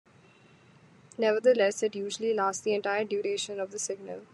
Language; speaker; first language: English; non-native, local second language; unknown